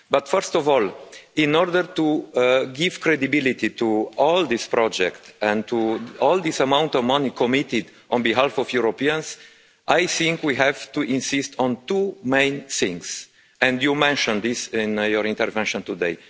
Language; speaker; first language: English; non-native, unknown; Romanian